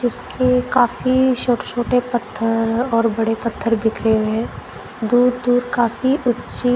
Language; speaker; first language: Hindi; non-native, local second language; Punjabi